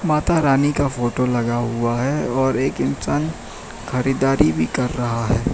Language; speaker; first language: Hindi; non-native, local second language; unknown